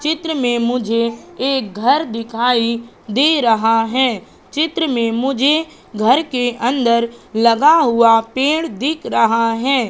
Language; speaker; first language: Hindi; native; Hindi